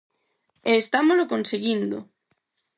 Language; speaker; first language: Galician; non-native, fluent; Spanish